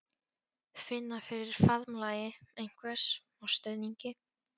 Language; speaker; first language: Icelandic; non-native, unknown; Polish